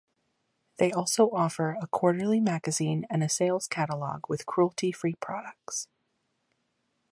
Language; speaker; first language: English; native; English